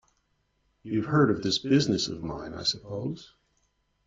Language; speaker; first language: English; native; English